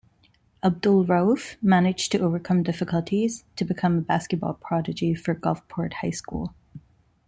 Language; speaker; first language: English; non-native, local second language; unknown